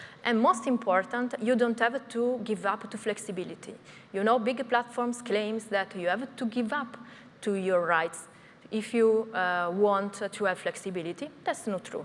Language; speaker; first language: English; non-native, fluent; Italian